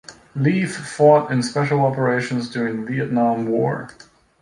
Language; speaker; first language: English; native; English